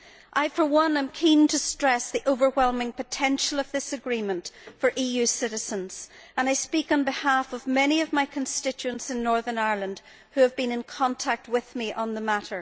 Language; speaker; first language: English; native; English